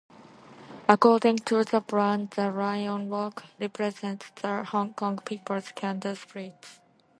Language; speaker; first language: English; non-native, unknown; Japanese